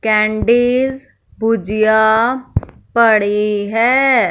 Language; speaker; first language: Hindi; non-native, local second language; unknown